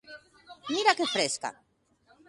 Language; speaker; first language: Galician; native; Galician